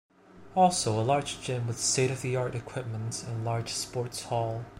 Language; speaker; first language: English; non-native, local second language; Cantonese